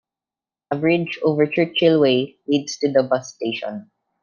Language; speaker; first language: English; non-native, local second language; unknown